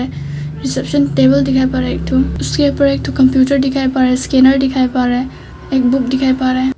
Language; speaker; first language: Hindi; non-native, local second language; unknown